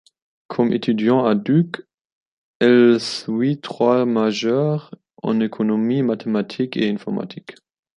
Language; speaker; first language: French; non-native, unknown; German